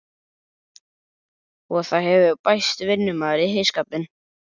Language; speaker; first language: Icelandic; native; Icelandic